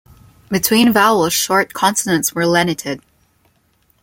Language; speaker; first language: English; non-native, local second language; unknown